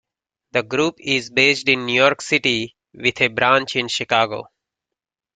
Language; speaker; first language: English; native; English